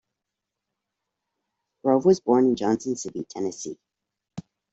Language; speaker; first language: English; native; English